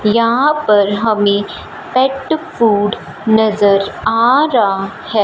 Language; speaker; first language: Hindi; non-native, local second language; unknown